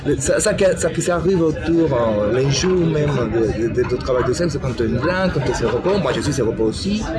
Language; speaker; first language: French; non-native, learner; Spanish